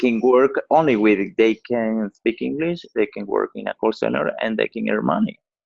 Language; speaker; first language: English; non-native, learner; Spanish